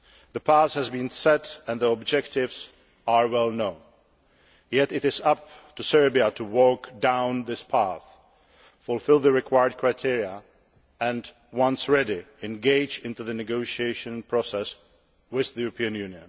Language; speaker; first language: English; non-native, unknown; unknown